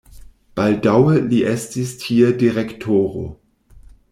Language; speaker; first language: Esperanto; non-native, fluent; German